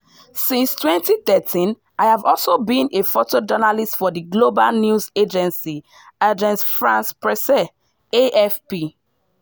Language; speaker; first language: English; non-native, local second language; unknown